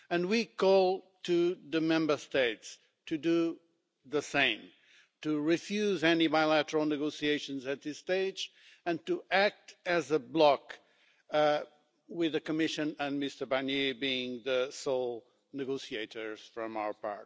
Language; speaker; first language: English; non-native, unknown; Portuguese